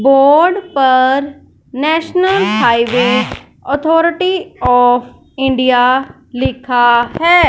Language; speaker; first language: Hindi; non-native, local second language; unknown